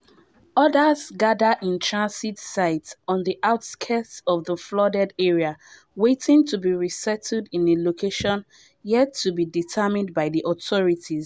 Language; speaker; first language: English; non-native, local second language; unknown